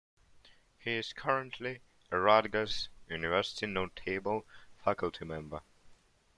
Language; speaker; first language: English; non-native, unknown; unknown